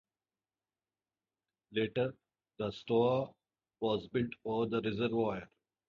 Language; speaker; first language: English; non-native, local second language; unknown